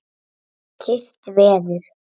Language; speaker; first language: Icelandic; native; Icelandic